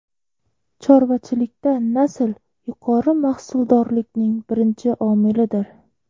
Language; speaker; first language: Uzbek; native; Uzbek